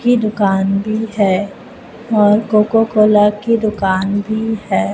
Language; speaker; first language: Hindi; native; Hindi